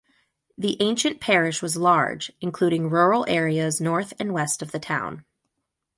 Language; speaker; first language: English; native; English